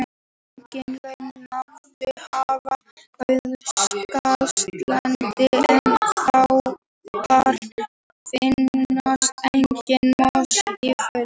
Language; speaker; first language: Icelandic; native; Icelandic